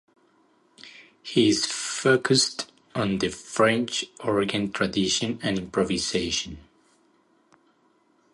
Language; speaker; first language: English; native; English